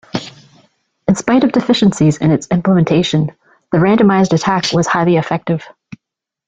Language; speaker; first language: English; native; English